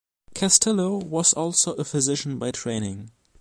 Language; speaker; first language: English; non-native, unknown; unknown